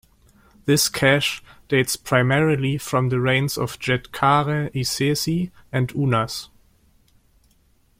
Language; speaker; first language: English; non-native, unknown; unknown